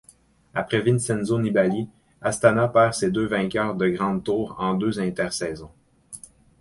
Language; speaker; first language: French; native; French